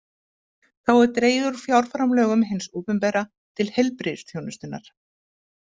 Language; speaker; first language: Icelandic; native; Icelandic